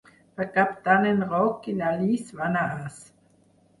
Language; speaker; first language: Catalan; non-native, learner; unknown